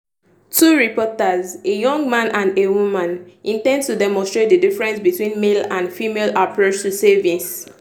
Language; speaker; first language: English; non-native, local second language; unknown